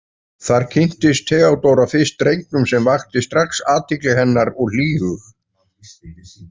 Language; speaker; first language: Icelandic; native; Icelandic